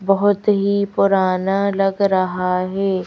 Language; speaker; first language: Hindi; native; Hindi